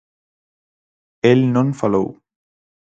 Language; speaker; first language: Galician; non-native, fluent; Spanish